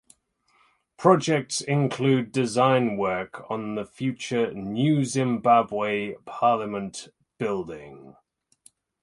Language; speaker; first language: English; native; English